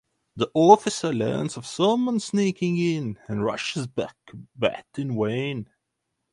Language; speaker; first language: English; non-native, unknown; Latvian